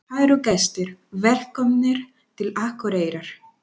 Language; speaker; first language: Icelandic; non-native, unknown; Spanish